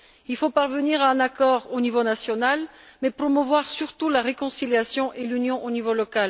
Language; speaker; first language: French; non-native, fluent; Bulgarian